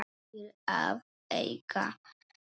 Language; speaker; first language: Icelandic; non-native, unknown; Polish